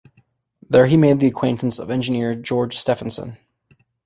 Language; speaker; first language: English; native; English